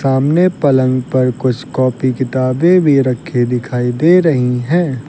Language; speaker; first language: Hindi; native; Hindi